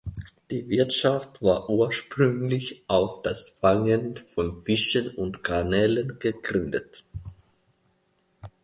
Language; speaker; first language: German; non-native, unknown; Finnish